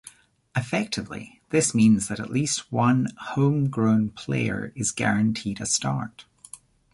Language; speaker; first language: English; native; English